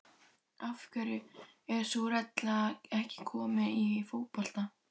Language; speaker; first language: Icelandic; native; Icelandic